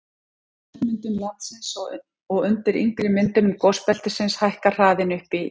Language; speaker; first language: Icelandic; native; Icelandic